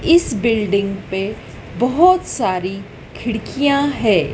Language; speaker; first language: Hindi; native; Hindi